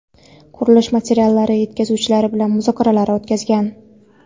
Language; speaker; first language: Uzbek; non-native, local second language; Kara-Kalpak